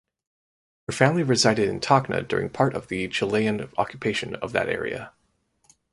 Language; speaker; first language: English; native; English